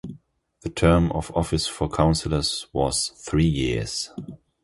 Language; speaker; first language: English; non-native, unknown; German